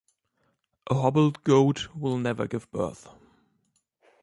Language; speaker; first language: English; non-native, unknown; German